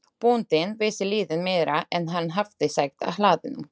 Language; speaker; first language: Icelandic; non-native, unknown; Slovak